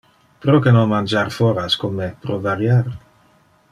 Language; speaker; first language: Interlingua; non-native, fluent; Dutch